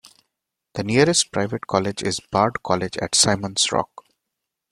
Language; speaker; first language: English; non-native, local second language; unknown